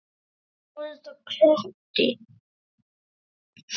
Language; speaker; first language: Icelandic; native; Icelandic